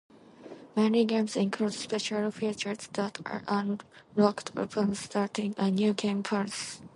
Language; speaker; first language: English; non-native, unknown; Japanese